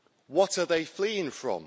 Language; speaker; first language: English; native; English